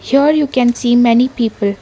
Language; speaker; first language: English; non-native, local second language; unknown